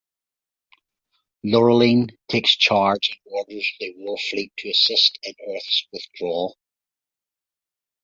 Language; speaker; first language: English; native; English